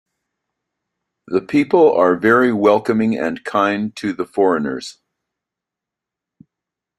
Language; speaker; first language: English; native; English